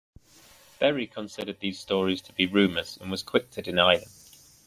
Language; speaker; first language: English; native; English